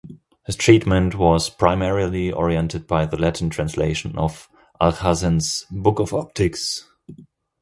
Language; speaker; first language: English; non-native, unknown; German